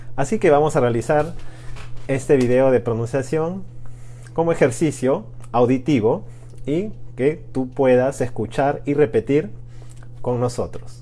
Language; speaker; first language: Spanish; native; Spanish